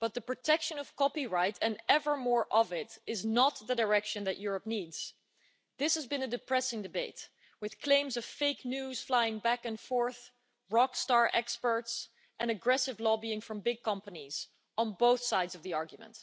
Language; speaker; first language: English; non-native, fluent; Dutch